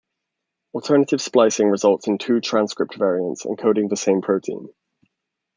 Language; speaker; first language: English; native; English